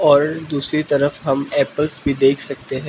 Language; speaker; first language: Hindi; non-native, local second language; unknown